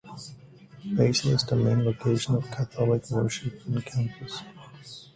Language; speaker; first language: English; non-native, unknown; German